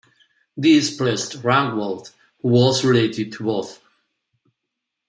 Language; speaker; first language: English; non-native, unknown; Spanish